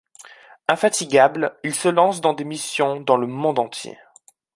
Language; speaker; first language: French; native; French